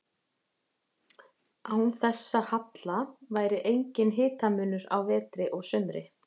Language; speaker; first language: Icelandic; native; Icelandic